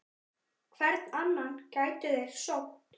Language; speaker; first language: Icelandic; native; Icelandic